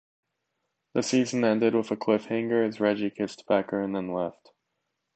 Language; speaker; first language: English; native; English